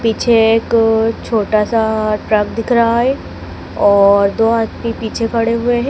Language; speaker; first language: Hindi; native; Hindi